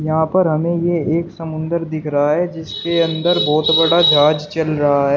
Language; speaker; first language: Hindi; native; Hindi